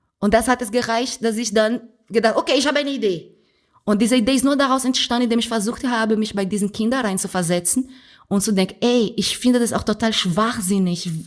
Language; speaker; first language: German; non-native, fluent; Portuguese